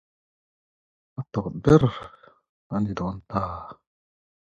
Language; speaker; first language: English; non-native, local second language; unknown